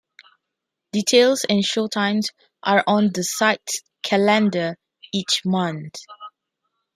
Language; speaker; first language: English; non-native, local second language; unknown